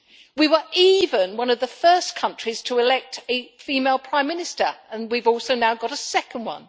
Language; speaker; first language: English; native; English